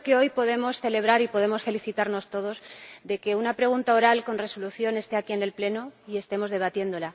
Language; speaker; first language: Spanish; native; Spanish